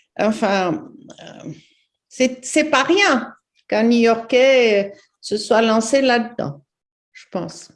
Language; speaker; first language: French; non-native, fluent; Portuguese